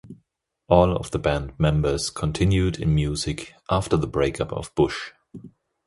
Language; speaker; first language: English; non-native, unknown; German